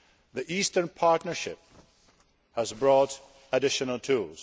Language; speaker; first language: English; non-native, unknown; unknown